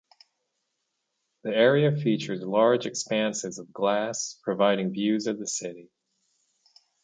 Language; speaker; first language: English; native; English